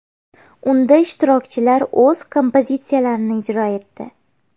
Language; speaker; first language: Uzbek; native; Uzbek